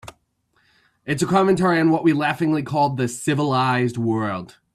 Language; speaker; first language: English; native; English